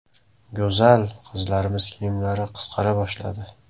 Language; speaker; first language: Uzbek; native; Uzbek